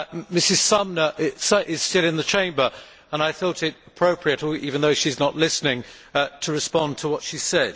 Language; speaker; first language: English; native; English